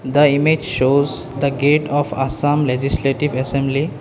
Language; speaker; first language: English; non-native, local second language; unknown